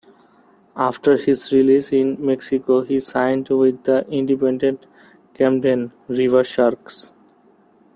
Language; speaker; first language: English; non-native, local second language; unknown